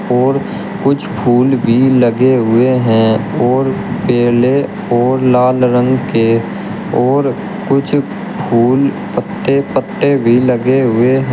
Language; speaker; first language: Hindi; native; Hindi